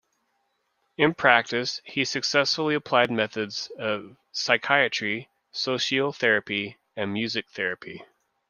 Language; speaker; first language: English; native; English